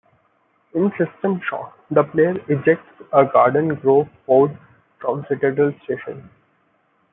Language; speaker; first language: English; non-native, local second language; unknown